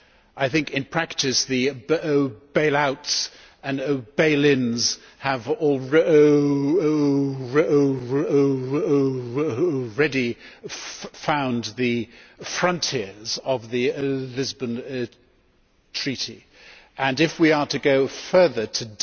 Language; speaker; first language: English; native; English